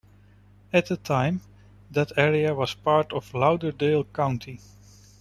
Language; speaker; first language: English; non-native, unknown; Dutch